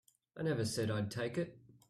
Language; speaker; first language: English; native; English